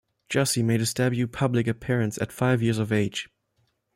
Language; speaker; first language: English; non-native, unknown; German